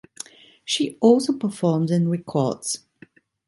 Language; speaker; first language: English; non-native, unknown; Italian